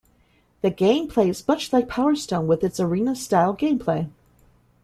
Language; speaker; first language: English; native; English